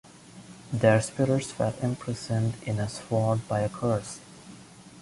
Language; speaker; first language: English; non-native, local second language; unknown